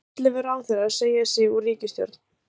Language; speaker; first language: Icelandic; native; Icelandic